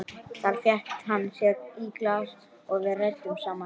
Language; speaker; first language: Icelandic; native; Icelandic